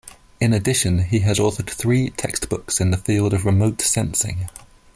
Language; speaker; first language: English; non-native, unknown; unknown